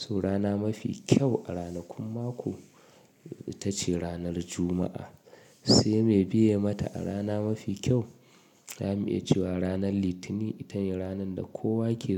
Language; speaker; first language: Hausa; native; Hausa